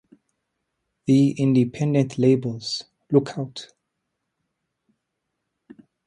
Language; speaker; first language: English; non-native, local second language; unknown